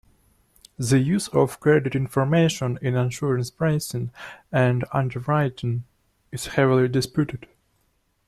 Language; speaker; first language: English; non-native, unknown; Russian